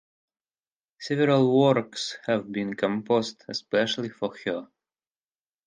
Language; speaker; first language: English; non-native, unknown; Russian